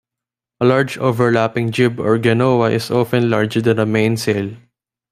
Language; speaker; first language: English; non-native, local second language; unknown